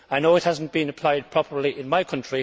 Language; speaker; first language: English; native; English